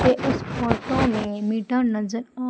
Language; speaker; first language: Hindi; native; Hindi